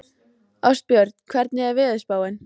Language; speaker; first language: Icelandic; native; Icelandic